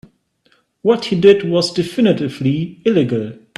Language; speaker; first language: English; non-native, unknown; German